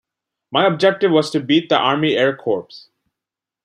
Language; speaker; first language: English; non-native, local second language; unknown